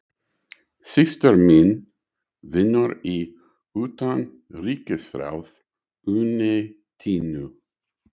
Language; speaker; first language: Icelandic; non-native, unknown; English